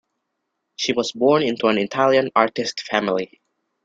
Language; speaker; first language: English; non-native, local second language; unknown